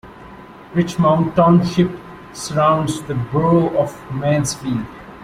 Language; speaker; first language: English; non-native, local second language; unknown